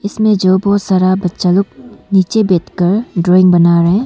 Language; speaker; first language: Hindi; non-native, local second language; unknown